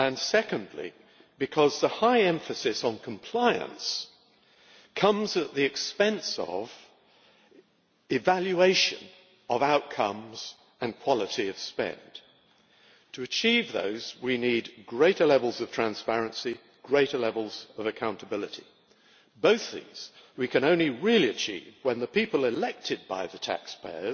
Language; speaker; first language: English; native; English